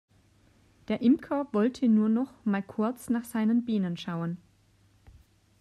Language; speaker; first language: German; native; German